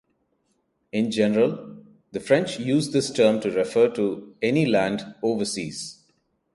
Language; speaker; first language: English; non-native, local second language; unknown